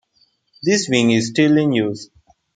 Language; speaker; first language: English; non-native, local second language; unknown